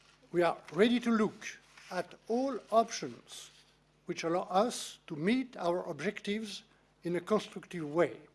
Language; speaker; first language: English; non-native, fluent; French